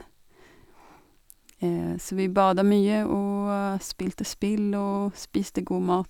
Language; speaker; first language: Norwegian; non-native, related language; Swedish